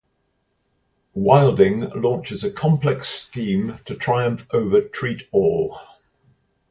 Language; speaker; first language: English; native; English